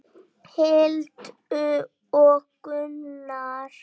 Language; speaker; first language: Icelandic; native; Icelandic